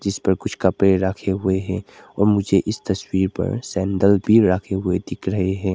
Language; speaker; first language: Hindi; non-native, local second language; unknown